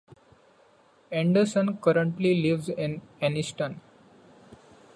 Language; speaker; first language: English; non-native, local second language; Marathi